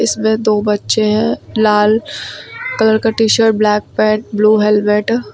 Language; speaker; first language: Hindi; native; Hindi